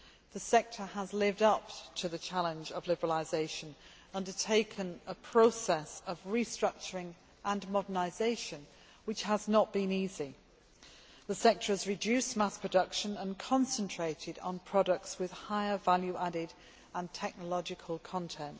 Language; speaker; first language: English; native; English